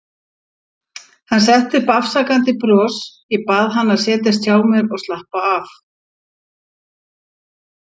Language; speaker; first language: Icelandic; native; Icelandic